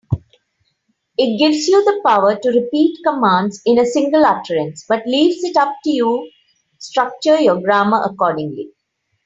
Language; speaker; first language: English; non-native, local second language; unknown